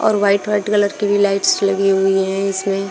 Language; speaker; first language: Hindi; native; Hindi